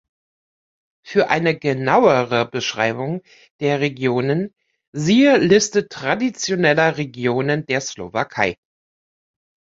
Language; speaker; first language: German; native; German